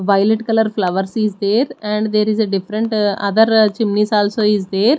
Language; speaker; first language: English; non-native, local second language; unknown